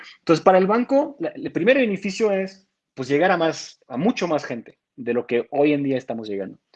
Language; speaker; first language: Spanish; non-native, fluent; French